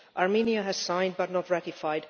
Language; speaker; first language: English; non-native, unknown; Finnish